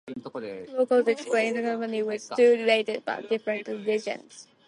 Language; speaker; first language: English; native; English